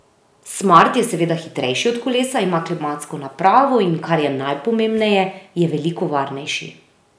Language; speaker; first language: Slovenian; native; Slovenian